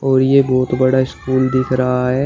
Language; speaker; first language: Hindi; native; Hindi